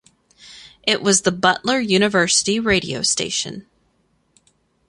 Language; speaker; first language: English; native; English